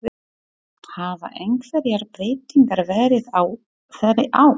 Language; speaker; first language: Icelandic; non-native, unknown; Polish